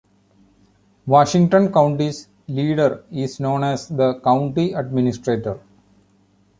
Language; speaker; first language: English; non-native, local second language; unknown